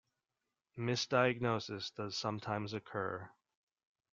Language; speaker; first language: English; native; English